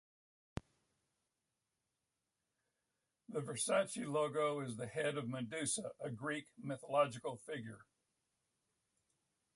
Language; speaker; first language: English; native; English